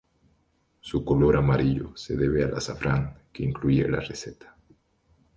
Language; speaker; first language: Spanish; native; Spanish